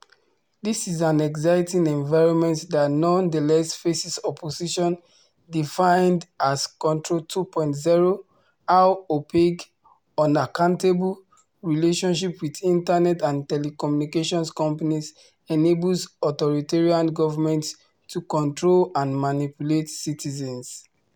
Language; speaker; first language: English; non-native, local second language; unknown